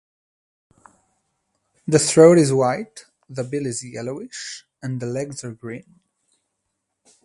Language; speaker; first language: English; non-native, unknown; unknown